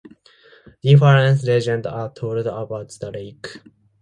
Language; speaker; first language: English; non-native, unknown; Japanese